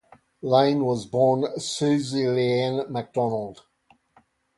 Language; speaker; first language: English; native; English